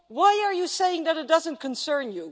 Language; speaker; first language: English; non-native, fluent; Dutch